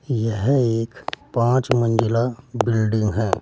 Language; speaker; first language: Hindi; native; Hindi